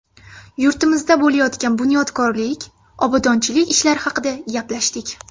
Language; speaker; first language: Uzbek; native; Uzbek